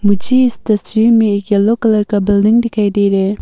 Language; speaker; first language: Hindi; early bilingual, other home language; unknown